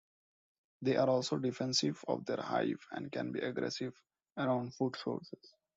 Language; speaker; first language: English; non-native, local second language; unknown